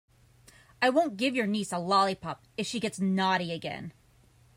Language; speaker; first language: English; native; English